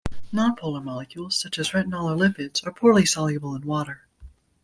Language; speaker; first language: English; native; English